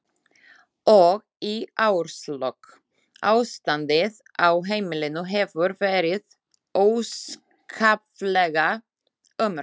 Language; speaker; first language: Icelandic; non-native, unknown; Slovak